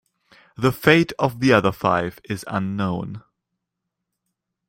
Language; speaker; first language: English; non-native, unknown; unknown